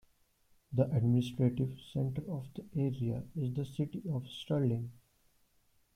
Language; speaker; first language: English; non-native, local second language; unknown